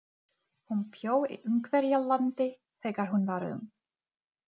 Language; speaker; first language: Icelandic; non-native, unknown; Czech